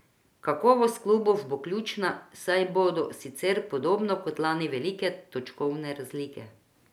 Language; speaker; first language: Slovenian; non-native, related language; Croatian